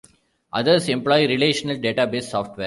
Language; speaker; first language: English; non-native, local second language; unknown